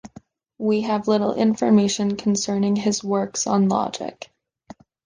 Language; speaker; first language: English; native; English